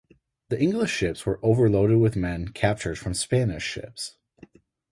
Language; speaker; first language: English; native; English